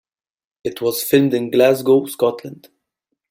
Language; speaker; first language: English; non-native, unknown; German